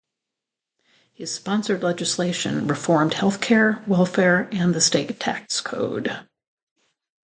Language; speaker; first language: English; native; English